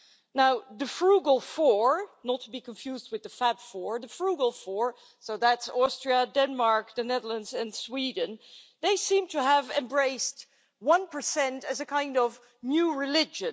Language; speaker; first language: English; non-native, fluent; Dutch